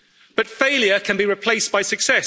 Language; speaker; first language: English; native; English